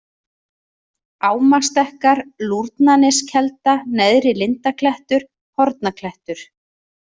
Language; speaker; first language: Icelandic; native; Icelandic